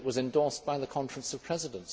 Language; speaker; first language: English; native; English